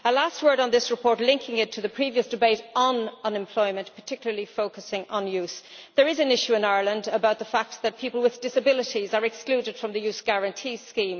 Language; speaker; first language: English; native; English